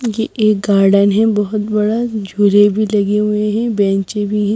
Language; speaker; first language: Hindi; native; Hindi